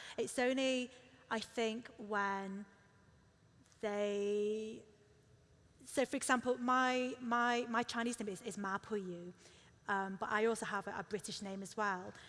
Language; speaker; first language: English; early bilingual, other home language; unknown